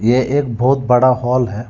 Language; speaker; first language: Hindi; non-native, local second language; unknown